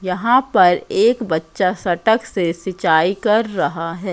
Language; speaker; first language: Hindi; native; Hindi